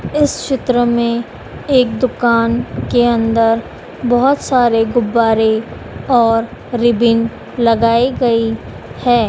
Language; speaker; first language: Hindi; native; Hindi